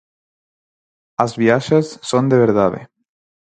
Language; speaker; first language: Galician; non-native, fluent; Spanish